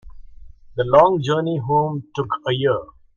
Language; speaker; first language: English; non-native, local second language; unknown